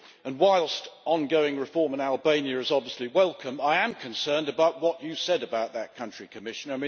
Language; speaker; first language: English; native; English